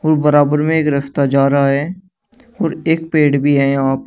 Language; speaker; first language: Hindi; native; Hindi